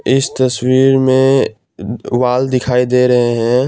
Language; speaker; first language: Hindi; non-native, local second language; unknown